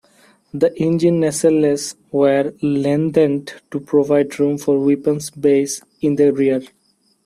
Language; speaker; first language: English; non-native, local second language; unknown